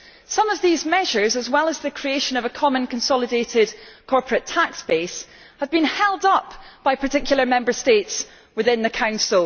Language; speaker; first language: English; native; English